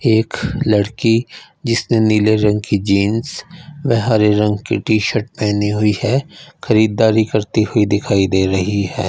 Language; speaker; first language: Hindi; non-native, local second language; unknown